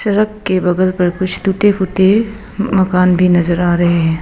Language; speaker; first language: Hindi; non-native, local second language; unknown